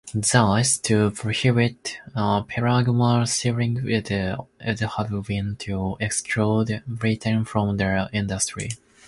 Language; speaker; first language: English; non-native, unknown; Japanese